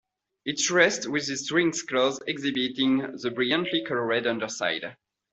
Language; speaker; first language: English; non-native, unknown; French